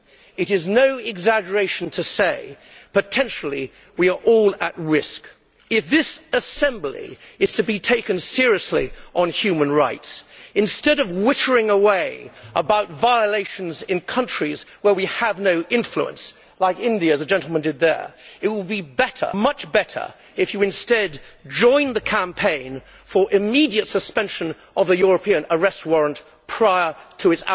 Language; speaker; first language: English; native; English